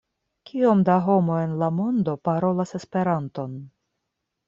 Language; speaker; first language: Esperanto; non-native, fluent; Russian